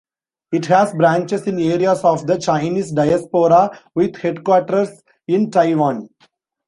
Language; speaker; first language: English; non-native, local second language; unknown